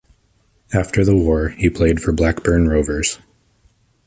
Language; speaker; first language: English; native; English